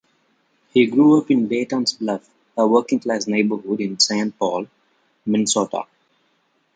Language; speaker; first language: English; non-native, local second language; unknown